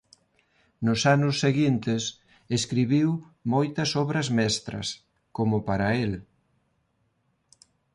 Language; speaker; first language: Galician; non-native, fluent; Spanish